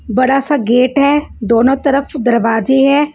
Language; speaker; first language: Hindi; non-native, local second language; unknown